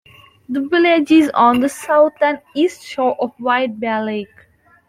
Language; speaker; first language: English; non-native, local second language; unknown